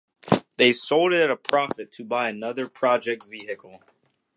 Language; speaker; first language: English; native; English